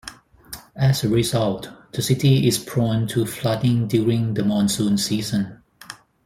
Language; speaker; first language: English; non-native, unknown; Thai